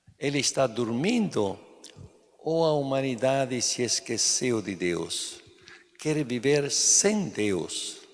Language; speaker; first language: Portuguese; non-native, fluent; Italian